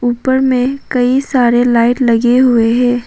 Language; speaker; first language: Hindi; non-native, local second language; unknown